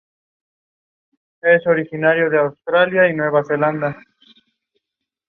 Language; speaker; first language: English; non-native, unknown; Spanish